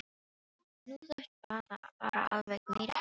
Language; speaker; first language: Icelandic; non-native, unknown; Filipino